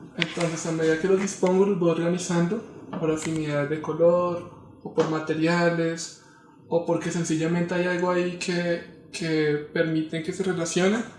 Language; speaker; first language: Spanish; native; Spanish